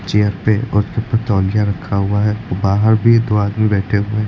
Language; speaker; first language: Hindi; native; Hindi